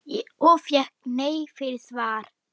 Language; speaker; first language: Icelandic; non-native, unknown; German